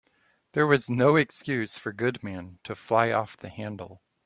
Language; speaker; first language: English; native; English